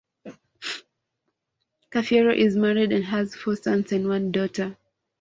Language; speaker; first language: English; non-native, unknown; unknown